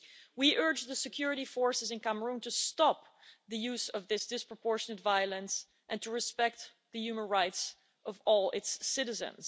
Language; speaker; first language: English; non-native, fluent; Dutch